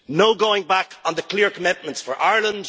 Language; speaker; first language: English; native; English